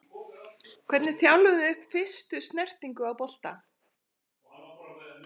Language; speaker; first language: Icelandic; native; Icelandic